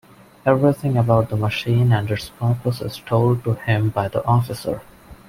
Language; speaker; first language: English; non-native, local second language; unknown